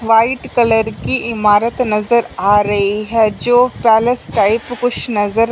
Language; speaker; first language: Hindi; non-native, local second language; Punjabi